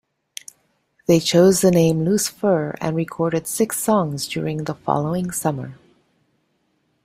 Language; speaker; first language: English; native; English